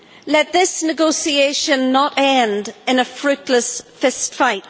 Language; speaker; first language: English; native; English